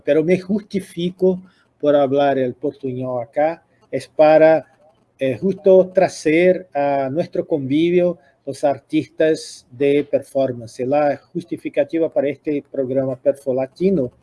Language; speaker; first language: Spanish; non-native, related language; Portuguese